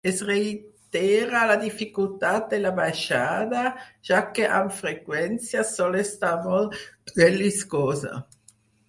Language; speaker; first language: Catalan; non-native, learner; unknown